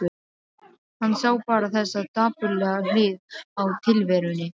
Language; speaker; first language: Icelandic; non-native, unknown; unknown